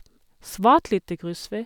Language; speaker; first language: Norwegian; non-native, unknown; German